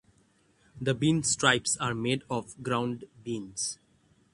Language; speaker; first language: English; non-native, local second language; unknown